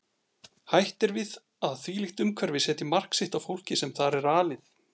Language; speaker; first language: Icelandic; native; Icelandic